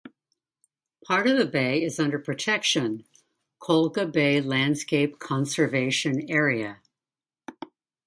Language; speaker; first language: English; native; English